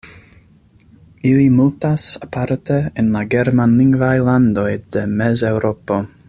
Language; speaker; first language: Esperanto; non-native, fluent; English